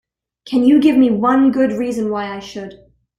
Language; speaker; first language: English; native; English